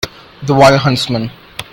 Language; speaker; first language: English; non-native, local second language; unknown